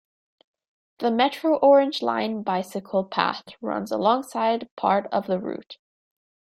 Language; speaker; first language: English; native; English